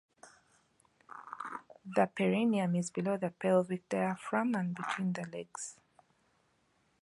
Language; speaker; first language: English; native; English